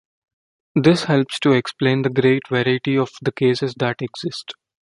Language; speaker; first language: English; non-native, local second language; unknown